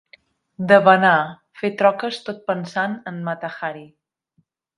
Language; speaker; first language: Catalan; native; Catalan